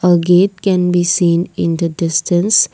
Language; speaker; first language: English; non-native, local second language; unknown